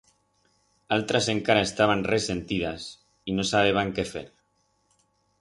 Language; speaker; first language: Aragonese; non-native, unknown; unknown